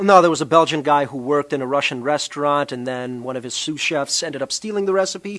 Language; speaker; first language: English; early bilingual, other home language; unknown